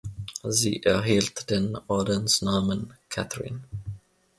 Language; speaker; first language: German; non-native, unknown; Finnish